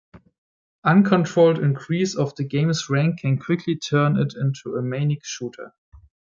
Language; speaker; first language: English; native; English